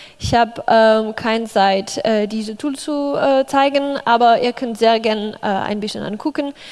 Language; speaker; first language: German; non-native, fluent; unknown